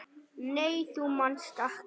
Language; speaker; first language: Icelandic; non-native, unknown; Vietnamese